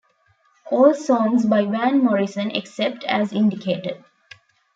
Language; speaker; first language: English; non-native, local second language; Tamil